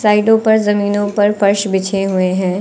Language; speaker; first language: Hindi; native; Hindi